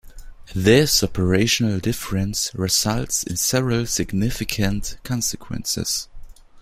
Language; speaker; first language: English; non-native, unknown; German